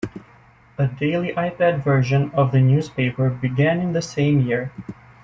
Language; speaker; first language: English; native; English